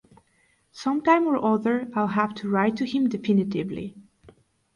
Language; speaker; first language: English; non-native, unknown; Bulgarian